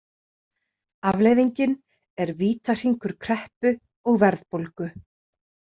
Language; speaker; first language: Icelandic; native; Icelandic